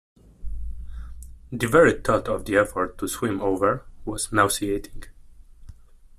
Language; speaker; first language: English; non-native, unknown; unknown